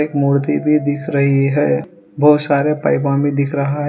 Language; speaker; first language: Hindi; non-native, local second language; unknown